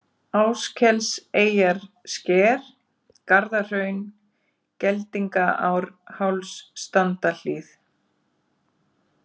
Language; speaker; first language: Icelandic; native; Icelandic